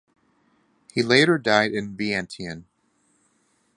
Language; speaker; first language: English; native; English